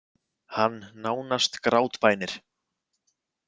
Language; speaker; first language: Icelandic; native; Icelandic